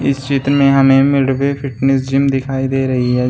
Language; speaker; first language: Hindi; native; Hindi